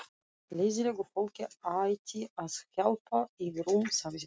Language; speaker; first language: Icelandic; non-native, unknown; Russian